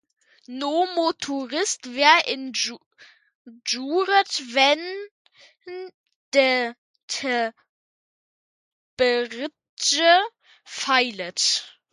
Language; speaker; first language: English; non-native, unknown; German